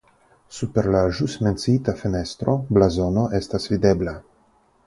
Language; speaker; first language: Esperanto; non-native, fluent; Russian